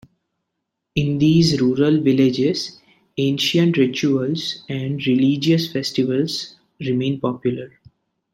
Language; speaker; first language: English; non-native, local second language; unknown